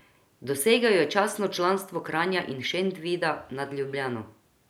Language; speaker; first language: Slovenian; non-native, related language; Croatian